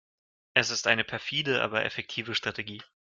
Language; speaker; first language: German; non-native, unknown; Russian